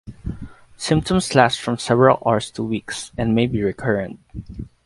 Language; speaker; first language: English; non-native, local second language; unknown